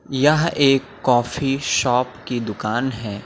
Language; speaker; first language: Hindi; native; Hindi